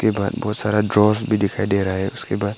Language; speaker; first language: Hindi; non-native, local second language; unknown